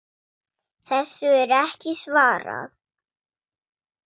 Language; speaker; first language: Icelandic; non-native, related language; Swedish